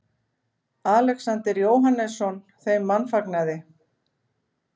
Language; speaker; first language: Icelandic; native; Icelandic